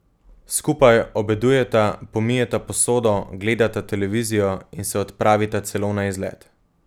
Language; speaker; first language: Slovenian; native; Slovenian